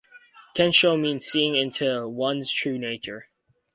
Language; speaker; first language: English; native; English